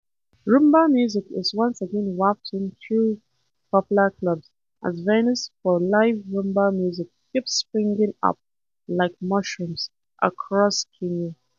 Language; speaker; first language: English; non-native, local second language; Hausa